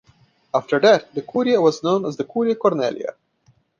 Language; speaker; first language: English; non-native, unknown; Portuguese